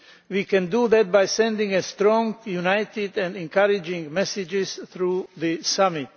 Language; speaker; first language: English; non-native, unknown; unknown